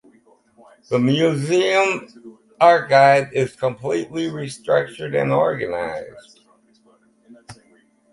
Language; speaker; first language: English; native; English